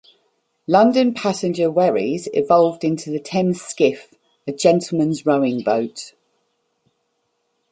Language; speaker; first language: English; native; English